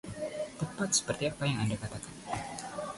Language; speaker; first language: Indonesian; non-native, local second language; Javanese